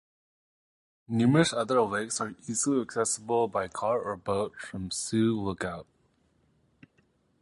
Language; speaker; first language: English; native; English